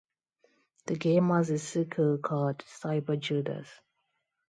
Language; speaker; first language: English; non-native, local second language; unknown